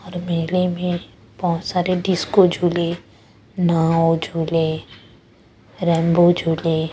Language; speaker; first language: Hindi; non-native, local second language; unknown